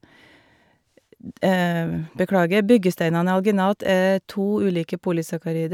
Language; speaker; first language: Norwegian; native; Norwegian